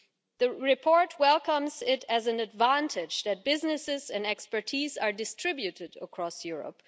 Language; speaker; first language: English; non-native, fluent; German